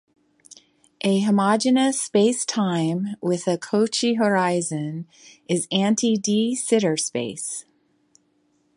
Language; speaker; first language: English; native; English